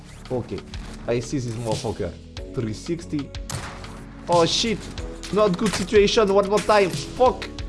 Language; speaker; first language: English; non-native, learner; French